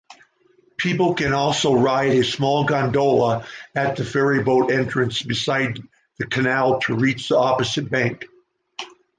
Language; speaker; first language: English; native; English